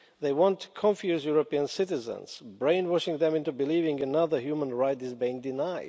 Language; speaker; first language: English; non-native, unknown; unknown